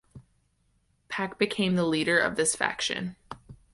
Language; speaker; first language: English; native; English